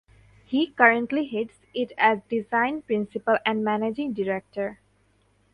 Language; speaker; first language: English; non-native, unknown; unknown